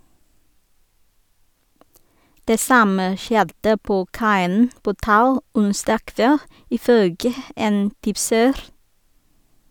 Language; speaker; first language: Norwegian; non-native, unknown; Vietnamese